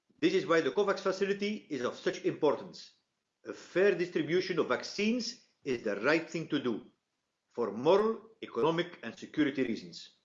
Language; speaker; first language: English; non-native, fluent; Dutch